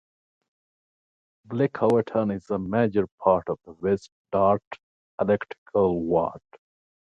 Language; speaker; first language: English; non-native, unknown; Pashto